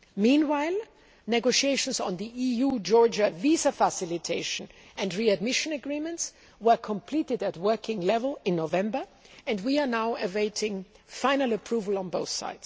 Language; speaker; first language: English; non-native, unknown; German